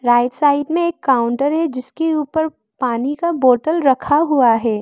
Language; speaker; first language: Hindi; early bilingual, other home language; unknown